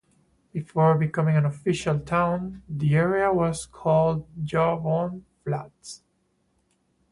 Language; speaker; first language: English; non-native, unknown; Spanish